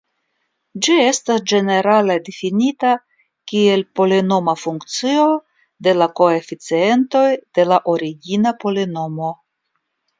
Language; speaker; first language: Esperanto; non-native, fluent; Russian